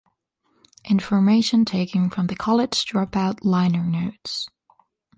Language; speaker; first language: English; non-native, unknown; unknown